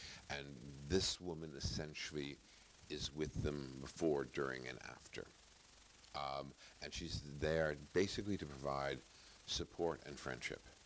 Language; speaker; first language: English; native; English